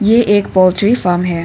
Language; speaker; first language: Hindi; non-native, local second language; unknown